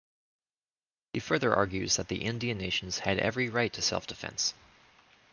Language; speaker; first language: English; native; English